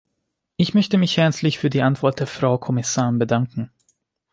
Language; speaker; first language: German; non-native, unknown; Hungarian